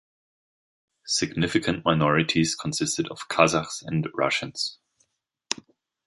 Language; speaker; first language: English; non-native, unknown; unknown